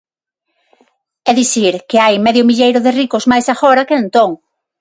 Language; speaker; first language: Galician; non-native, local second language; Spanish